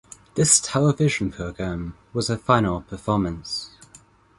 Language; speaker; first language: English; native; English